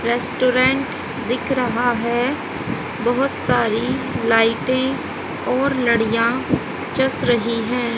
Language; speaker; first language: Hindi; native; Hindi